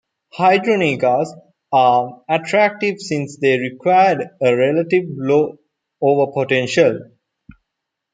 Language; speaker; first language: English; non-native, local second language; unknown